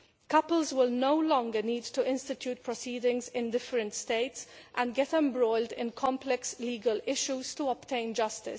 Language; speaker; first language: English; non-native, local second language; Maltese